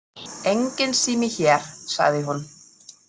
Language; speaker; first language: Icelandic; non-native, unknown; German